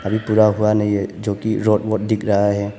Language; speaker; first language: Hindi; non-native, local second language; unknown